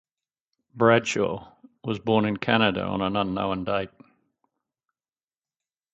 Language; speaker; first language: English; native; English